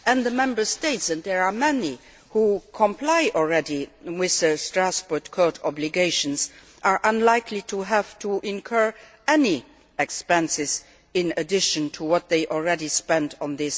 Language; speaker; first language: English; non-native, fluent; Luxembourgish